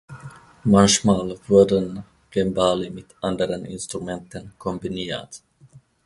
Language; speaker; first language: German; non-native, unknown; Finnish